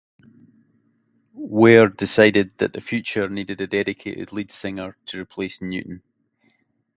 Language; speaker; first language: English; native; English